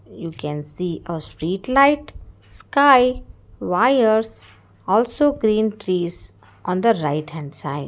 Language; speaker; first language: English; non-native, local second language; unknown